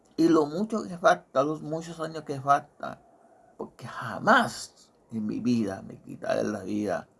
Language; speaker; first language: Spanish; native; Spanish